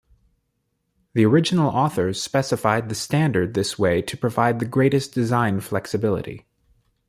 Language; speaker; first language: English; native; English